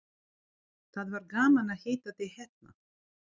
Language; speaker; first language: Icelandic; non-native, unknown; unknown